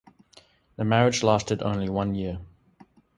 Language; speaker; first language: English; native; English